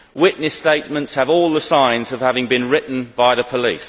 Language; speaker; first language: English; native; English